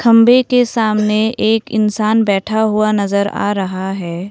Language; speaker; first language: Hindi; non-native, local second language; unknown